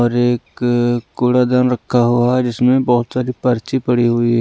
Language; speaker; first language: Hindi; non-native, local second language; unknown